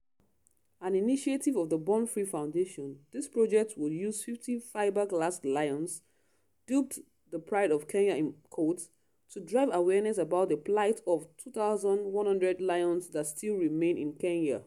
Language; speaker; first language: English; non-native, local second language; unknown